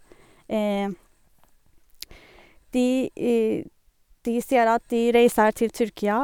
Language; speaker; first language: Norwegian; non-native, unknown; Turkish